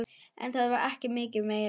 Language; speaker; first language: Icelandic; non-native, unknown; German